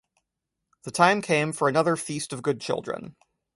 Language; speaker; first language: English; native; English